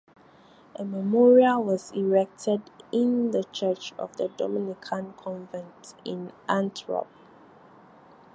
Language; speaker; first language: English; non-native, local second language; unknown